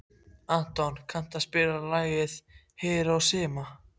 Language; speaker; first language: Icelandic; non-native, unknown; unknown